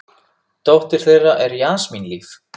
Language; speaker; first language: Icelandic; native; Icelandic